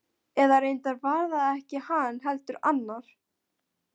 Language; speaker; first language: Icelandic; non-native, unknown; Polish